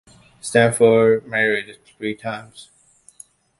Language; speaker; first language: English; non-native, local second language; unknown